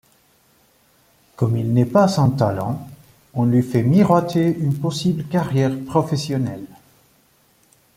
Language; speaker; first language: French; non-native, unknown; Spanish